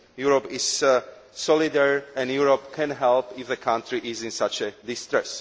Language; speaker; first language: English; non-native, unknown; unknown